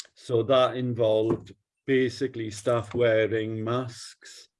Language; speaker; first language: English; native; English